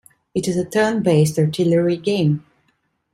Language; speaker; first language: English; non-native, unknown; Italian